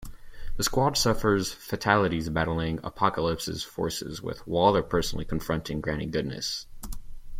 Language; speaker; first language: English; native; English